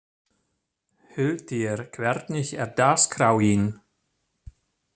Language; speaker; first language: Icelandic; non-native, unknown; German